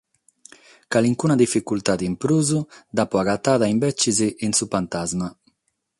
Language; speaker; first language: Sardinian; non-native, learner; Catalan